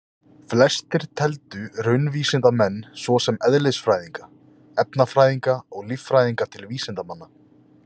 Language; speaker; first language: Icelandic; native; Icelandic